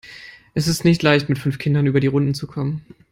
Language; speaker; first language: English; non-native, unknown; German